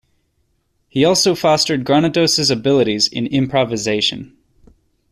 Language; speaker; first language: English; native; English